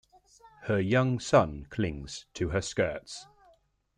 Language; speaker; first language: English; native; English